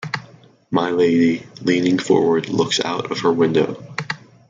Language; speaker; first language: English; native; English